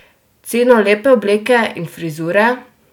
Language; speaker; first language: Slovenian; native; Slovenian